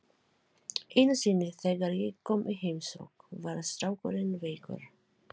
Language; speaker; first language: Icelandic; non-native, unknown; Filipino